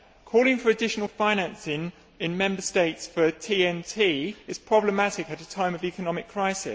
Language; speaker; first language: English; native; English